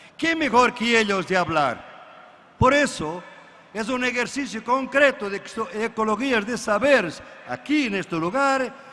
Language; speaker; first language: Spanish; non-native, related language; Portuguese